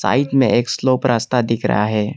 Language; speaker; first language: Hindi; non-native, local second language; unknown